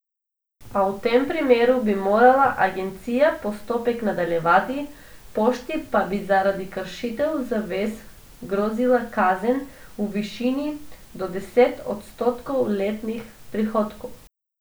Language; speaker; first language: Slovenian; non-native, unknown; Macedonian